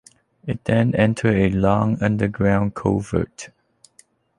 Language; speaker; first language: English; non-native, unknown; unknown